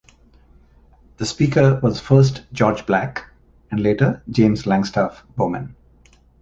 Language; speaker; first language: English; native; English